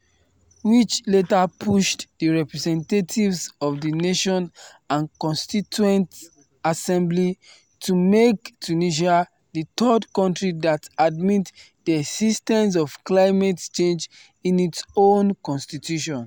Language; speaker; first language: English; non-native, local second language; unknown